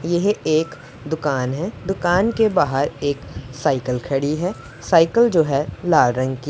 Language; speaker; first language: Hindi; non-native, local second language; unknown